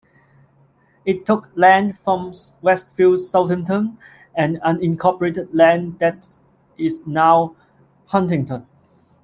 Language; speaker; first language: English; non-native, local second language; Cantonese